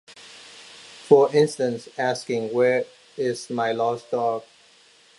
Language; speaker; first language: English; non-native, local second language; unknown